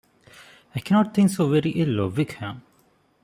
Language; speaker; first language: English; non-native, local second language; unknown